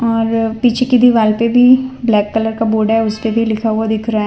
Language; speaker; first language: Hindi; non-native, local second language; Gujarati